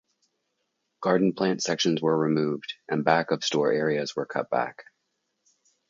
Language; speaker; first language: English; native; English